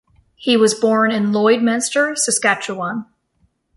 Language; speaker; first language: English; native; English